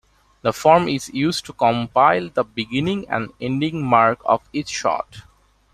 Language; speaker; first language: English; non-native, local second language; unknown